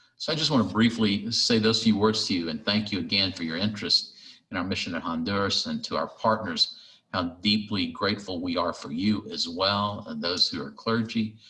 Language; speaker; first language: English; native; English